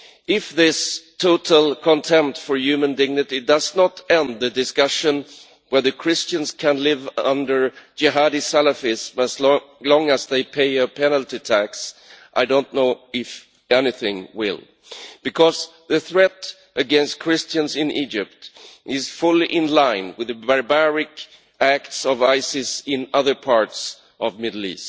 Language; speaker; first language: English; non-native, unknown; Swedish